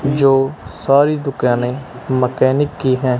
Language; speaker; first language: Hindi; non-native, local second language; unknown